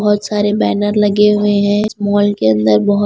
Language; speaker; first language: Hindi; non-native, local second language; Punjabi